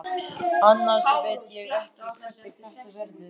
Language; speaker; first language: Icelandic; native; Icelandic